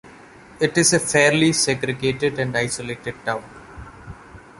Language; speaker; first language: English; non-native, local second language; Malayalam